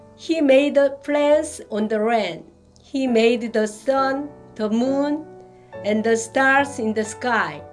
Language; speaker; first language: English; non-native, learner; Korean